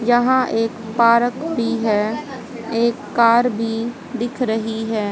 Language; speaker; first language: Hindi; native; Hindi